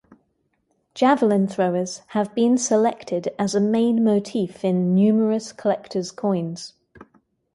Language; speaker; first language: English; native; English